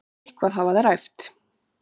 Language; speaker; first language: Icelandic; native; Icelandic